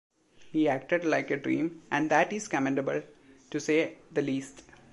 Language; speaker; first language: English; non-native, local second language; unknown